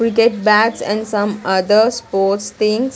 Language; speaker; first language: English; non-native, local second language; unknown